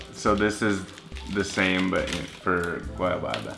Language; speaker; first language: English; native; English